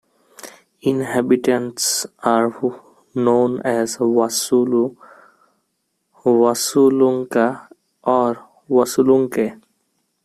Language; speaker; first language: English; non-native, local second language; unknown